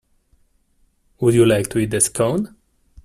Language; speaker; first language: English; non-native, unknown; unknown